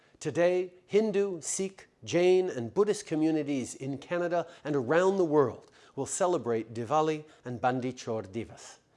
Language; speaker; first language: English; native; English